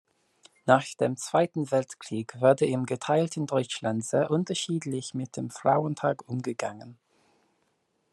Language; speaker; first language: German; non-native, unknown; English